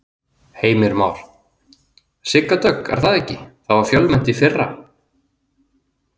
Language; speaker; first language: Icelandic; native; Icelandic